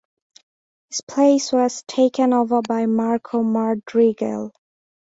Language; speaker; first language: English; non-native, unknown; Bangla